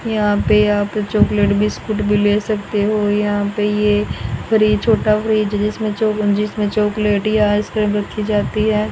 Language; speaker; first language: Hindi; native; Hindi